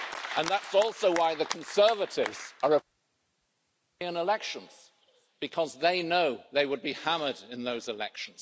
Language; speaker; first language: English; native; English